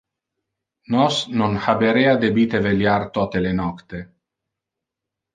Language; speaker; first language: Interlingua; non-native, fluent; Italian